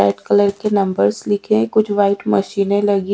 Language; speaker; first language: Hindi; native; Hindi